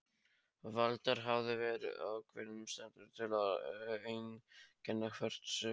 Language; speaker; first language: Icelandic; non-native, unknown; Polish